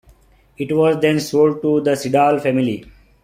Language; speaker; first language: English; non-native, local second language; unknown